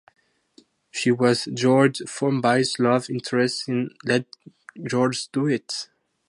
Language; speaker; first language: English; non-native, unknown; French